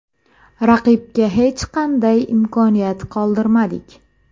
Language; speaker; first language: Uzbek; native; Uzbek